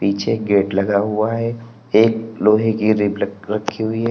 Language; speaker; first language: Hindi; native; Hindi